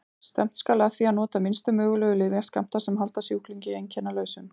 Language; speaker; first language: Icelandic; native; Icelandic